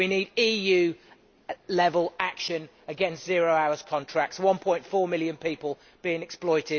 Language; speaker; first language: English; native; English